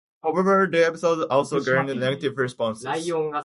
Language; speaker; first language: English; native; English